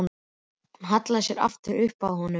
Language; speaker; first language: Icelandic; native; Icelandic